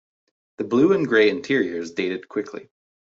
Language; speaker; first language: English; native; English